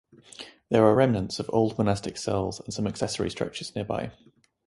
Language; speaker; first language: English; native; English